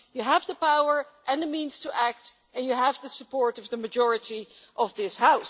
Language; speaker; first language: English; non-native, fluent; Dutch